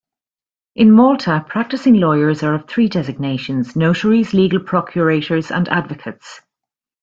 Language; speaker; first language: English; native; English